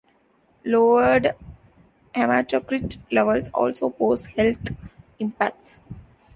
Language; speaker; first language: English; non-native, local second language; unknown